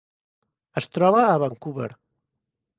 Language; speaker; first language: Catalan; native; Catalan